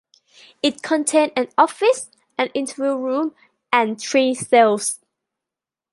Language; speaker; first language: English; non-native, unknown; Thai